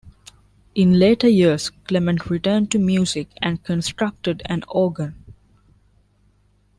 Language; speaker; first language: English; non-native, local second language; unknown